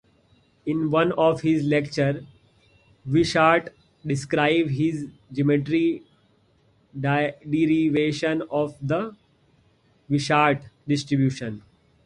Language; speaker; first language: English; non-native, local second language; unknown